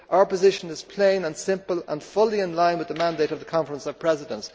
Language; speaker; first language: English; native; English